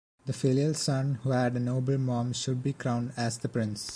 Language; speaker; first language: English; non-native, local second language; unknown